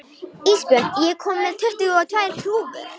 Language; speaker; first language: Icelandic; non-native, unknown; Romanian